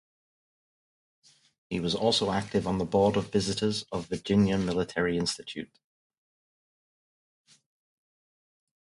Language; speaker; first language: English; native; English